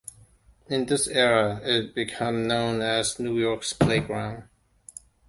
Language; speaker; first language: English; non-native, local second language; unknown